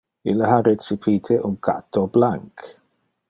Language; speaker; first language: Interlingua; non-native, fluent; Dutch